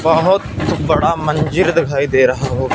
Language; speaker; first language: Hindi; non-native, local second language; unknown